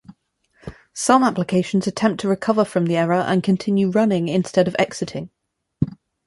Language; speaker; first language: English; native; English